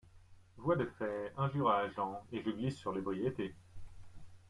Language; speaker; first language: French; non-native, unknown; English